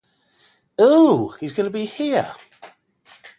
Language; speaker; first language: English; native; English